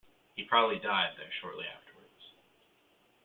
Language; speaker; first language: English; native; English